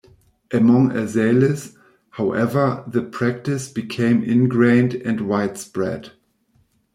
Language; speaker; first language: English; non-native, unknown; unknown